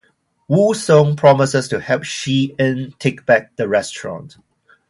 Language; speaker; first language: English; non-native, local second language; Cantonese